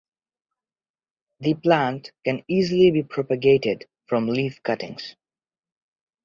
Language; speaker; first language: English; non-native, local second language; Bangla